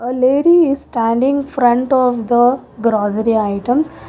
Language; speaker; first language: English; non-native, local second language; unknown